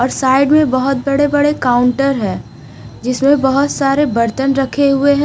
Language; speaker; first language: Hindi; non-native, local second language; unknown